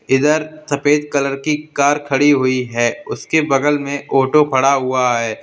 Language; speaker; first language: Hindi; native; Hindi